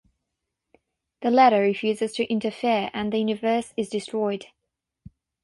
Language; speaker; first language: English; non-native, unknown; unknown